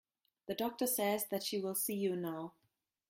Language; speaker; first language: English; non-native, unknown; German